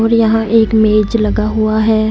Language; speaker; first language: Hindi; non-native, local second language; Punjabi